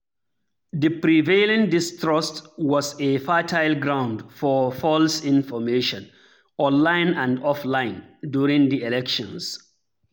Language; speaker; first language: English; non-native, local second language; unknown